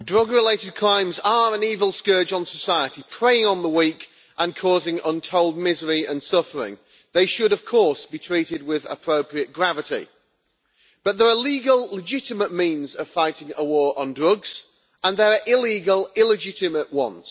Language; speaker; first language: English; native; English